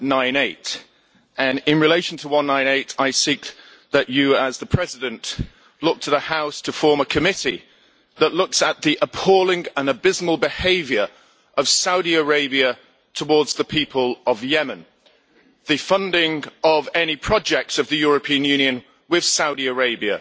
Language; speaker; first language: English; native; English